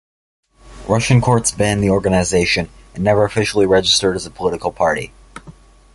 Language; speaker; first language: English; native; English